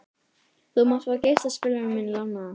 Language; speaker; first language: Icelandic; native; Icelandic